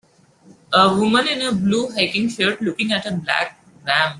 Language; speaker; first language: English; non-native, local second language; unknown